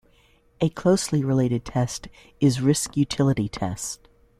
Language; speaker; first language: English; native; English